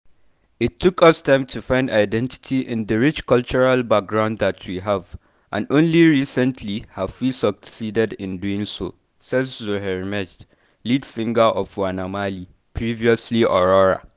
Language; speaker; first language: English; non-native, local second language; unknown